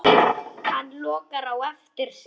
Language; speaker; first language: Icelandic; non-native, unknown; Polish